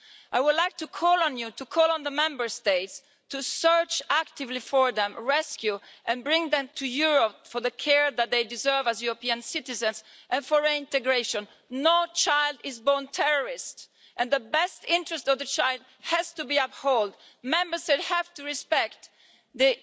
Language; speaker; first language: English; non-native, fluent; Italian